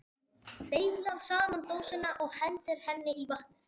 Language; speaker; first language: Icelandic; non-native, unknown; Spanish